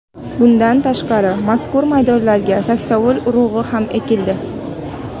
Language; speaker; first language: Uzbek; non-native, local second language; Kara-Kalpak